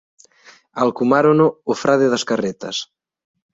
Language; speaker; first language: Galician; native; Galician